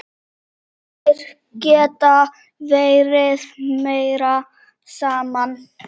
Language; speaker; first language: Icelandic; non-native, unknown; Czech